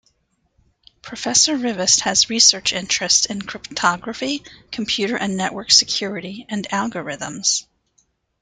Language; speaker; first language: English; native; English